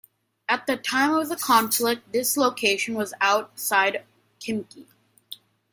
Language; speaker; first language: English; native; English